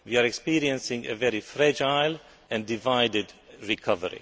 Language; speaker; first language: English; non-native, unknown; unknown